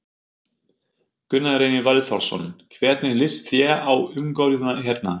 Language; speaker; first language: Icelandic; non-native, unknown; German